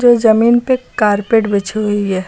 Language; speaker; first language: Hindi; native; Hindi